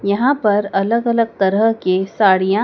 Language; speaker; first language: Hindi; native; Hindi